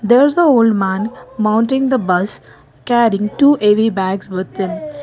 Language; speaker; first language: English; non-native, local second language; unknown